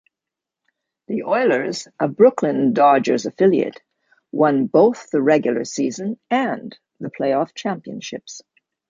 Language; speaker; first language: English; native; English